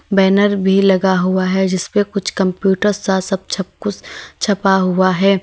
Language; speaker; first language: Hindi; native; Hindi